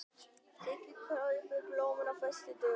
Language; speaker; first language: Icelandic; native; Icelandic